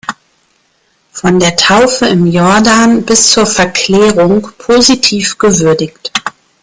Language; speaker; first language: German; native; German